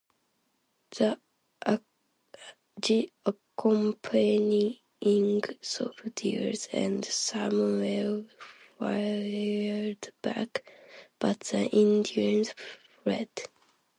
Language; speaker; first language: English; non-native, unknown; Japanese